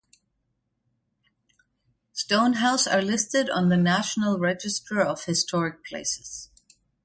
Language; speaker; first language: English; non-native, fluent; German